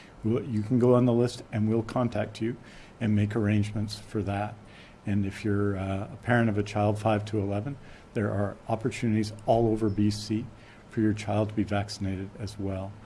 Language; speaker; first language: English; native; English